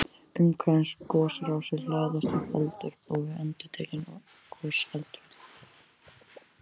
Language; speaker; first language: Icelandic; native; Icelandic